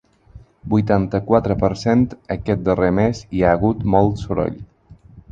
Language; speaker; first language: Catalan; non-native, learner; Spanish